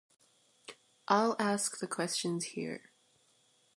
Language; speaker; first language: English; native; English